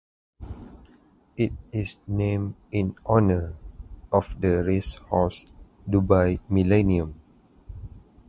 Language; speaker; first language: English; non-native, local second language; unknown